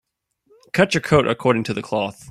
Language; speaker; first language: English; native; English